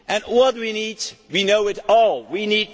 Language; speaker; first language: English; non-native, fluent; Dutch